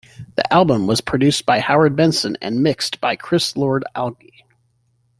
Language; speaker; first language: English; native; English